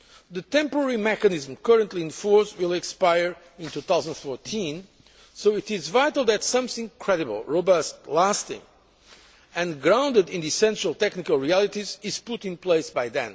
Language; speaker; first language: English; non-native, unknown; Portuguese